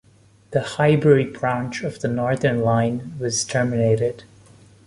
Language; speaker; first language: English; non-native, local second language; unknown